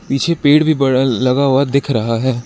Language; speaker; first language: Hindi; non-native, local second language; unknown